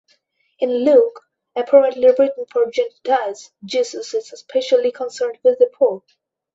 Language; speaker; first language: English; non-native, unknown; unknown